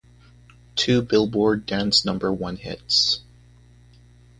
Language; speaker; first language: English; native; English